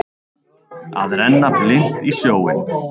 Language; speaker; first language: Icelandic; native; Icelandic